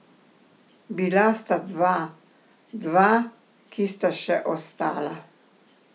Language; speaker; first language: Slovenian; native; Slovenian